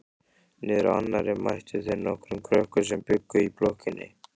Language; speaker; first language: Icelandic; native; Icelandic